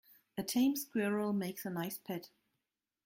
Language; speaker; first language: English; non-native, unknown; German